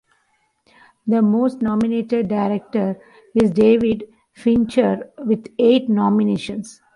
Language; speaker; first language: English; non-native, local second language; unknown